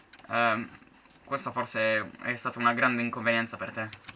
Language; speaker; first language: Italian; native; Italian